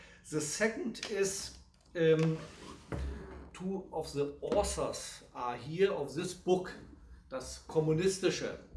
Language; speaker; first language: English; non-native, fluent; German